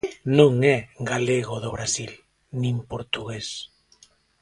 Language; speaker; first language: Galician; native; Galician